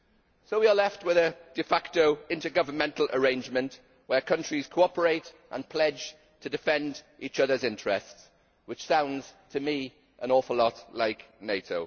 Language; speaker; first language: English; native; English